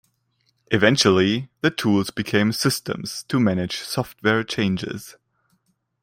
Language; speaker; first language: English; non-native, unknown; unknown